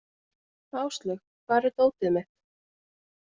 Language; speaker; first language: Icelandic; native; Icelandic